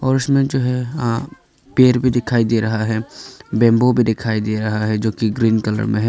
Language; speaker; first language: Hindi; non-native, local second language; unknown